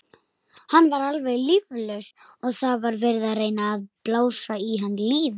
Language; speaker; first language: Icelandic; native; Icelandic